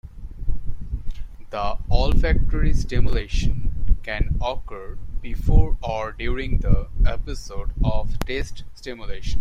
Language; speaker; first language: English; non-native, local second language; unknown